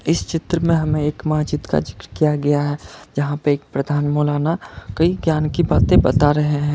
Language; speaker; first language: Hindi; non-native, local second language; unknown